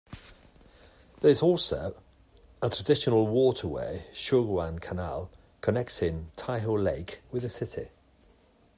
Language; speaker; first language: English; non-native, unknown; Catalan